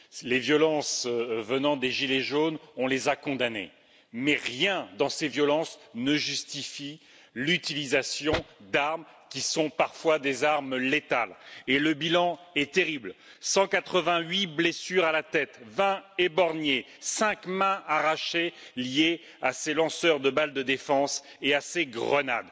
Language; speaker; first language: French; native; French